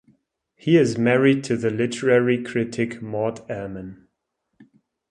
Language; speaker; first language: English; non-native, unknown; German